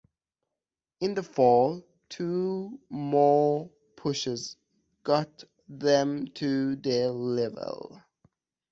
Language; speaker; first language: English; non-native, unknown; Persian